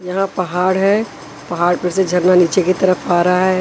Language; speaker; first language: Hindi; non-native, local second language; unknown